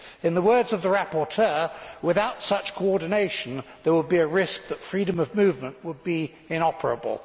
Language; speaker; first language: English; native; English